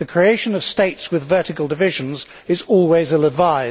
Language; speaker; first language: English; native; English